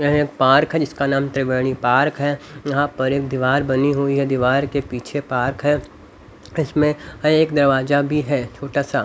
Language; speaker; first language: Hindi; native; Hindi